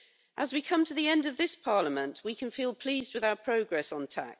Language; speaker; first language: English; native; English